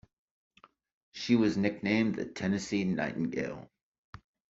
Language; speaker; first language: English; native; English